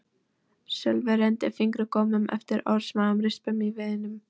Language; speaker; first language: Icelandic; non-native, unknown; Polish